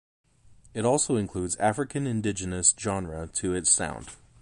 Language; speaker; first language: English; native; English